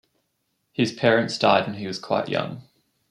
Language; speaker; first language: English; native; English